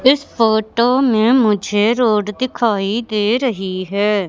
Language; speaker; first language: Hindi; native; Hindi